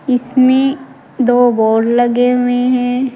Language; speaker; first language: Hindi; native; Hindi